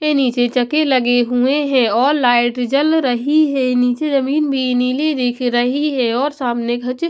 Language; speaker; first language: Hindi; non-native, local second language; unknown